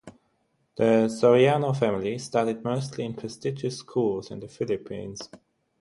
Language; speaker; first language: English; non-native, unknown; German